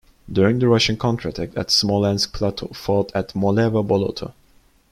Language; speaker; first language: English; non-native, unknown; Turkish